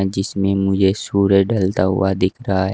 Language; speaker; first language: Hindi; native; Hindi